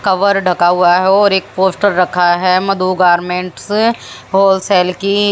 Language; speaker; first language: Hindi; native; Hindi